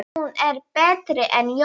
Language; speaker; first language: Icelandic; non-native, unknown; Polish